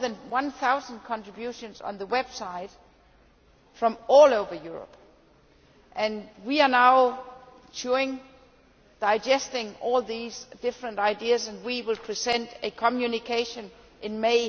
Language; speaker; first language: English; non-native, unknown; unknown